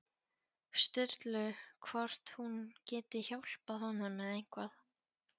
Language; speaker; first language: Icelandic; non-native, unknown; Polish